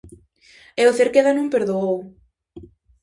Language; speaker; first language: Galician; native; Galician